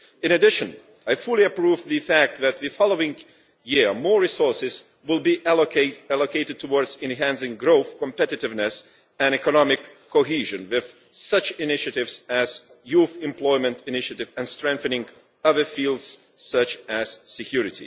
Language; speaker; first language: English; non-native, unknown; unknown